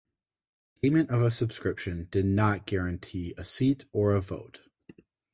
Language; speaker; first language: English; native; English